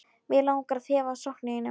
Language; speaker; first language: Icelandic; non-native, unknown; Polish